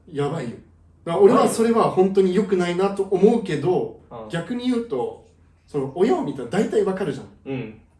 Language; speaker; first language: Japanese; early bilingual, heritage; Japanese